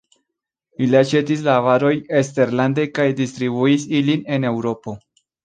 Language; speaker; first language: Esperanto; non-native, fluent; Spanish